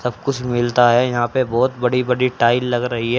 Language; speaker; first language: Hindi; native; Hindi